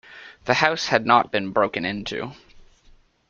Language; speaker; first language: English; native; English